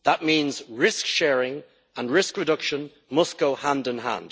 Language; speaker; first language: English; native; English